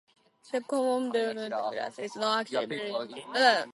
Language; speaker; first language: English; native; English